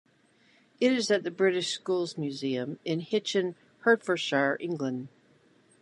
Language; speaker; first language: English; native; English